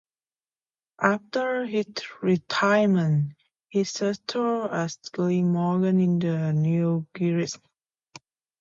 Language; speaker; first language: English; native; English